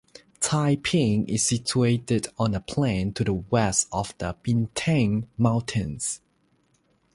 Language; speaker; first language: English; non-native, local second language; Chinese